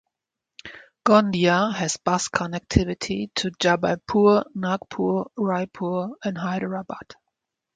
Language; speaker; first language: English; native; English